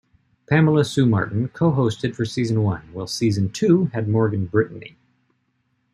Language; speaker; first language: English; native; English